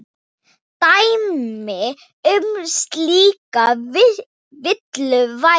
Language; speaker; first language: Icelandic; non-native, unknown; Thai